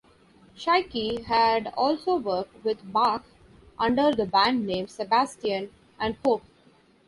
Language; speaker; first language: English; non-native, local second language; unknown